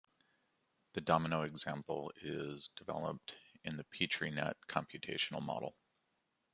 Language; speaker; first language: English; native; English